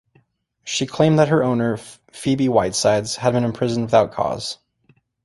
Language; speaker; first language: English; native; English